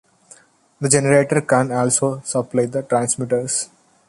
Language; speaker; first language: English; non-native, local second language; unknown